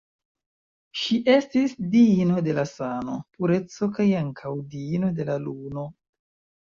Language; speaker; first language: Esperanto; non-native, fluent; Chinese